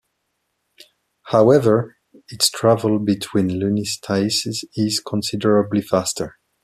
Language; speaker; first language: English; non-native, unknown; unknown